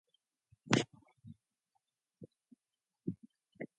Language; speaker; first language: English; non-native, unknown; Mongolian